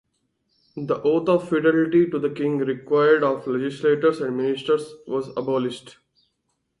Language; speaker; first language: English; non-native, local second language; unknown